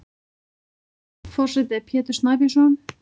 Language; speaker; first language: Icelandic; native; Icelandic